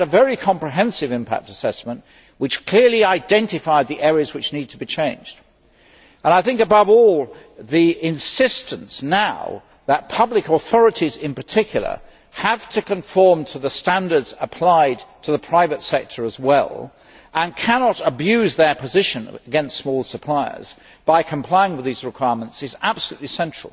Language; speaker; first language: English; native; English